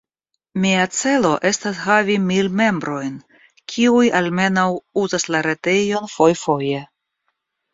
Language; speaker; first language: Esperanto; non-native, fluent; Russian